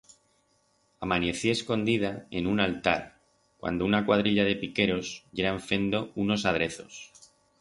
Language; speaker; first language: Aragonese; non-native, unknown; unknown